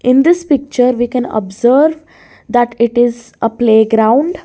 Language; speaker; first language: English; non-native, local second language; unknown